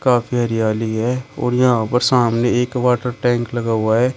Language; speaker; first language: Hindi; native; Hindi